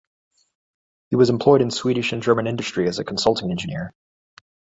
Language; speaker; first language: English; native; English